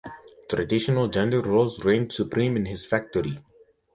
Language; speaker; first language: English; native; English